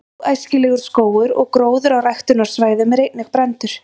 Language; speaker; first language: Icelandic; native; Icelandic